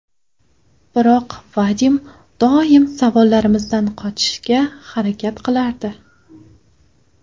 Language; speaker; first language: Uzbek; non-native, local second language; Kara-Kalpak